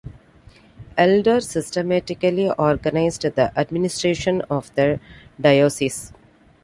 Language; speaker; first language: English; non-native, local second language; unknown